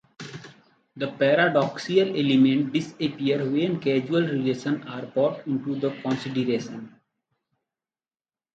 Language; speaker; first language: English; non-native, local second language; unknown